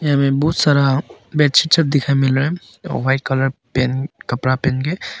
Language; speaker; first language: Hindi; early bilingual, other home language; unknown